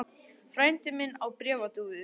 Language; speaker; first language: Icelandic; native; Icelandic